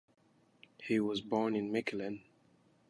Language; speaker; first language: English; non-native, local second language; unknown